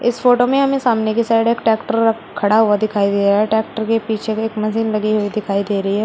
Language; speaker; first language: Hindi; native; Hindi